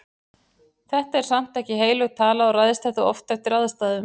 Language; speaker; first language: Icelandic; native; Icelandic